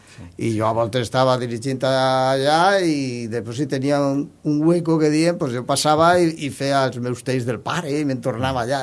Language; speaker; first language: Catalan; non-native, local second language; Spanish